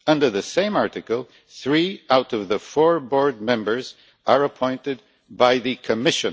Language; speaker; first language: English; non-native, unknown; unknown